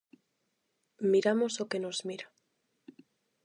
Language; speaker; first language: Galician; non-native, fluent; Spanish